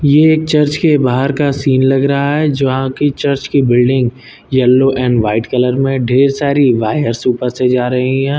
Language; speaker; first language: Hindi; native; Hindi